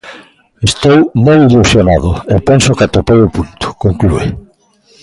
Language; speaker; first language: Galician; native; Galician